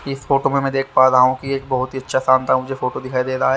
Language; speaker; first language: Hindi; native; Hindi